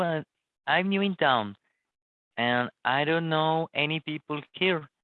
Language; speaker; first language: English; non-native, learner; Spanish